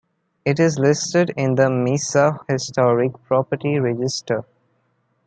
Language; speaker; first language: English; non-native, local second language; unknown